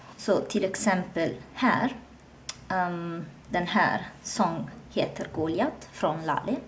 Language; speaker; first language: Swedish; non-native, learner; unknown